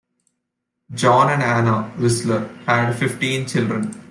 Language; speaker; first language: English; non-native, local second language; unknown